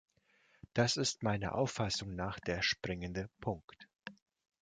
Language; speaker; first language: German; non-native, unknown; Russian